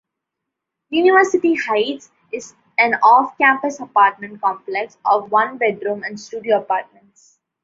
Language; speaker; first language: English; non-native, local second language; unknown